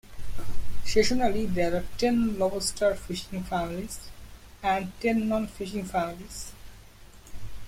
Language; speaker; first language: English; non-native, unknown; Bangla